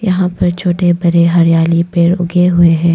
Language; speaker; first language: Hindi; non-native, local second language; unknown